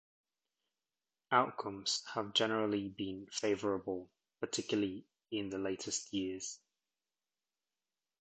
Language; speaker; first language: English; native; English